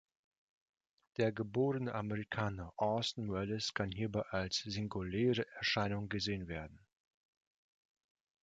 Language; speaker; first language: German; non-native, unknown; Russian